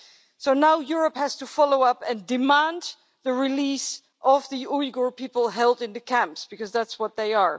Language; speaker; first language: English; non-native, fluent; Dutch